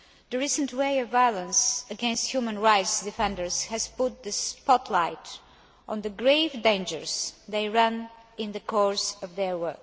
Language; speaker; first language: English; non-native, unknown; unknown